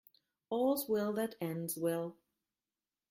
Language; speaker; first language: English; non-native, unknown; German